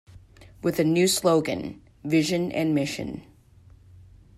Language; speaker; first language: English; native; English